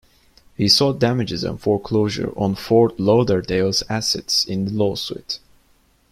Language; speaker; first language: English; non-native, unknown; Turkish